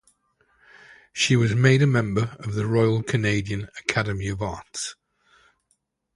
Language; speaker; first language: English; native; English